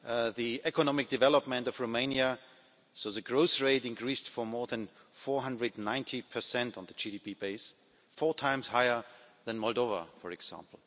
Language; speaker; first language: English; non-native, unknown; German